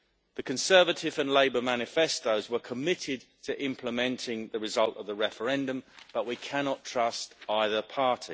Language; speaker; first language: English; native; English